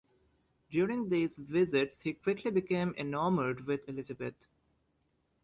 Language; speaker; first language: English; native; English